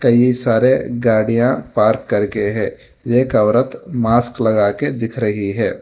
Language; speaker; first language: Hindi; non-native, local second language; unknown